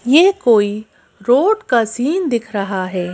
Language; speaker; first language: Hindi; native; Hindi